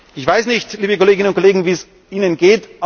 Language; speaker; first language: German; native; German